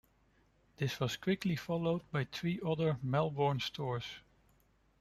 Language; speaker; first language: English; non-native, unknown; Dutch